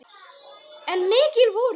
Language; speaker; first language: Icelandic; non-native, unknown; Polish